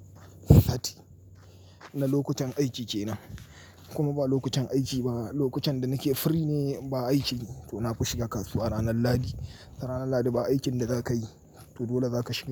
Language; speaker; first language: Hausa; native; Hausa